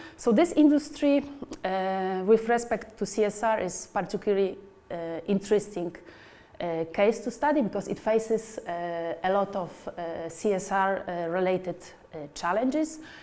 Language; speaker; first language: English; non-native, fluent; Polish